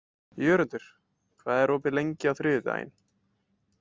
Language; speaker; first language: Icelandic; native; Icelandic